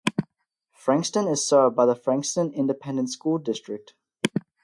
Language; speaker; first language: English; native; English